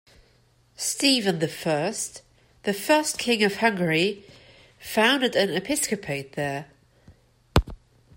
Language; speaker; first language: English; non-native, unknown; German